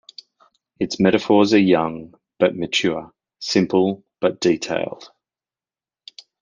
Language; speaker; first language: English; native; English